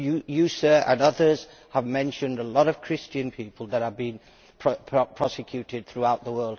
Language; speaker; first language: English; native; English